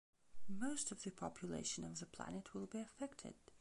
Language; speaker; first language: English; non-native, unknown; Belarusian